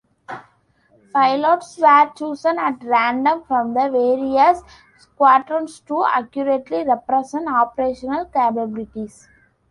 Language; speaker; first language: English; non-native, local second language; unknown